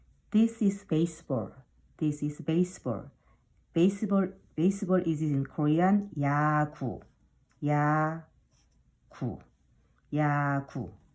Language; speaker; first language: English; non-native, fluent; Korean